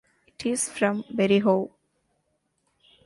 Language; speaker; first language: English; non-native, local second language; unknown